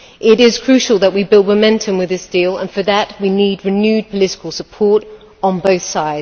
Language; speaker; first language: English; native; English